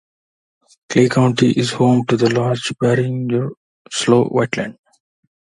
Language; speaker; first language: English; non-native, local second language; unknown